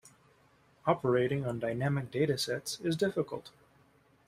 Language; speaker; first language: English; native; English